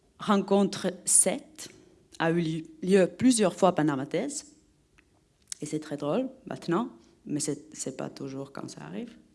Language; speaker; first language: French; non-native, fluent; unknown